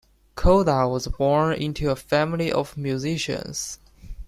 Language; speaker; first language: English; non-native, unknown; Chinese